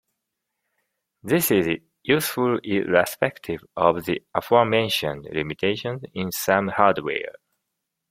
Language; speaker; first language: English; non-native, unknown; Japanese